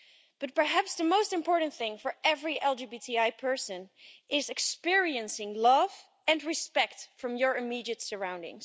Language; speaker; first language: English; non-native, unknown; Dutch